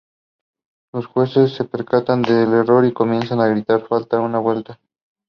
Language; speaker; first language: English; non-native, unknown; Spanish